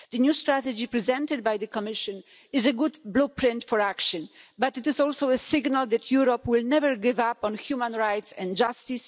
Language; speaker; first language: English; non-native, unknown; Polish